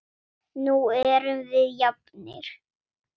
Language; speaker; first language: Icelandic; non-native, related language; Swedish